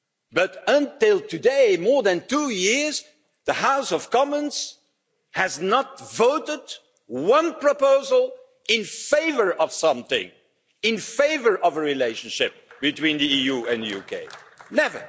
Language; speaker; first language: English; non-native, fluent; Dutch